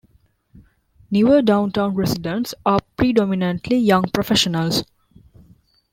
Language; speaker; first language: English; non-native, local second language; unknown